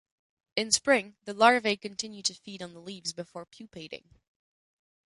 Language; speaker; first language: English; non-native, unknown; French